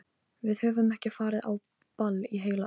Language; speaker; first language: Icelandic; non-native, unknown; Polish